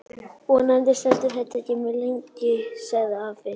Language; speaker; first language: Icelandic; non-native, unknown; Chinese